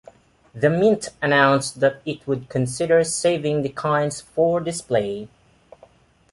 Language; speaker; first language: English; non-native, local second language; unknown